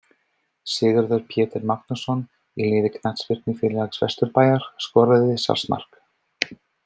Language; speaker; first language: Icelandic; non-native, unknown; English